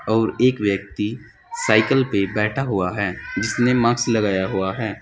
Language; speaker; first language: Hindi; native; Hindi